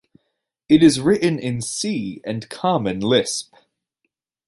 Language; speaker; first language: English; native; English